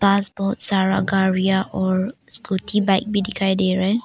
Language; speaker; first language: Hindi; non-native, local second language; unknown